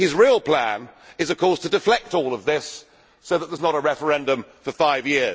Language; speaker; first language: English; native; English